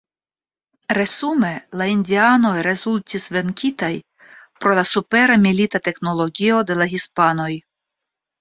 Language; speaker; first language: Esperanto; non-native, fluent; Russian